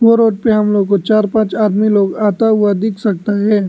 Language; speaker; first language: Hindi; non-native, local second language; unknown